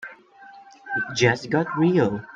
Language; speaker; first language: English; non-native, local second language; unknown